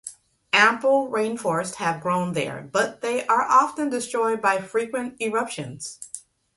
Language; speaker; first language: English; native; English